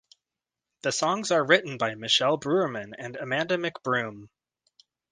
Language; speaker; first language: English; native; English